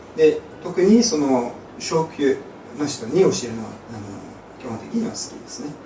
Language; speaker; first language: Japanese; non-native, fluent; French